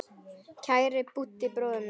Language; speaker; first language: Icelandic; native; Icelandic